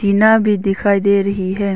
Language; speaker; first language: Hindi; non-native, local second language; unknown